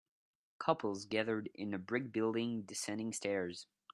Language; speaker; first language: English; non-native, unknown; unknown